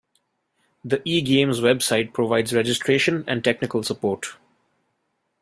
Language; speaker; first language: English; non-native, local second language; Bangla